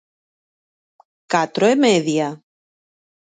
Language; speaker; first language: Galician; native; Galician